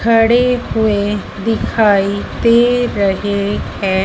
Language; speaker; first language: Hindi; native; Hindi